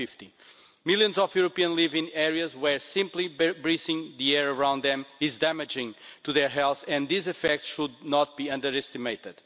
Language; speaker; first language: English; non-native, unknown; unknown